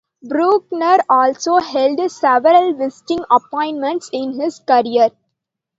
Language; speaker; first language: English; non-native, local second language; Tamil